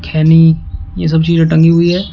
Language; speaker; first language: Hindi; native; Hindi